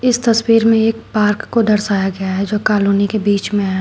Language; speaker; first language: Hindi; native; Hindi